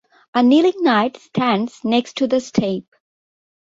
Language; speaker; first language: English; non-native, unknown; Bangla